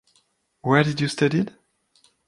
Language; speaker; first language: English; non-native, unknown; French